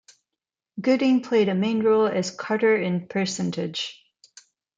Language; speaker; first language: English; non-native, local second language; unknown